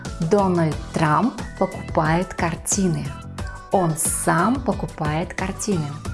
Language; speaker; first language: Russian; native; Russian